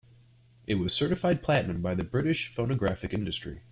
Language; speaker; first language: English; native; English